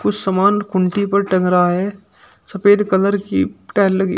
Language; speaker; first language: Hindi; native; Hindi